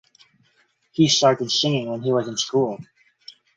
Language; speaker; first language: English; non-native, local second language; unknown